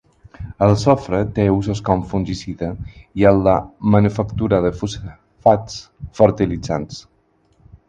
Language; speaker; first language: Catalan; non-native, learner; Spanish